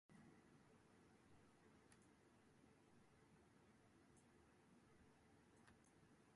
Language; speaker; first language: English; non-native, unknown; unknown